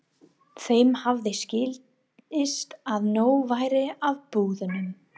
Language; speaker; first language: Icelandic; non-native, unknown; English